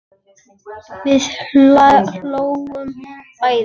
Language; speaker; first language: Icelandic; native; Icelandic